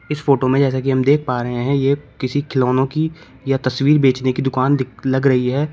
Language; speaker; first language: Hindi; native; Hindi